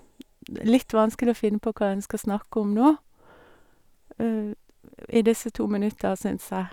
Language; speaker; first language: Norwegian; native; Norwegian